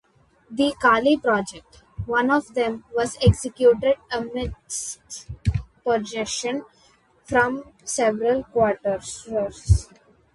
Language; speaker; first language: English; non-native, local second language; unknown